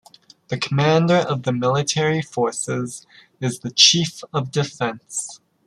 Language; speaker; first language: English; native; English